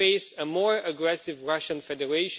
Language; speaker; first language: English; non-native, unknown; Romanian